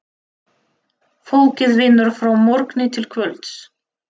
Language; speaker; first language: Icelandic; non-native, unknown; Russian